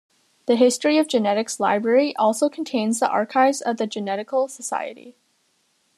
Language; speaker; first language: English; native; English